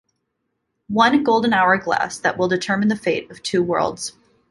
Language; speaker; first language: English; native; English